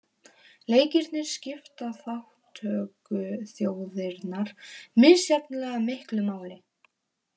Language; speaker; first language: Icelandic; non-native, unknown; Polish